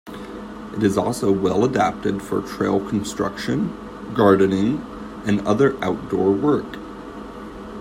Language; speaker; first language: English; native; English